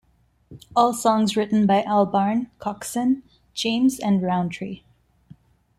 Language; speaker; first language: English; non-native, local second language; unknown